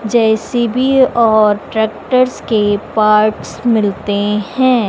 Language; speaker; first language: Hindi; native; Hindi